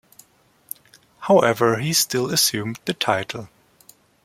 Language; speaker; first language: English; non-native, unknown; German